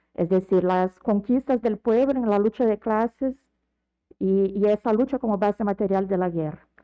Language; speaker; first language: Spanish; non-native, related language; Portuguese